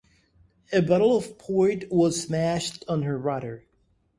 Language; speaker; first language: English; non-native, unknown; Spanish